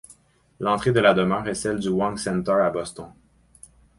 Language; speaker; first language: French; native; French